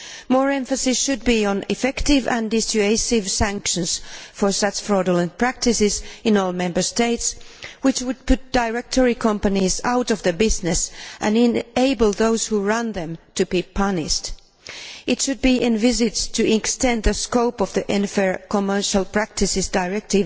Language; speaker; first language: English; non-native, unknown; Finnish